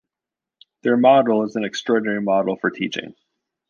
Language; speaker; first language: English; native; English